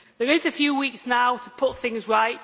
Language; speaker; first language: English; native; English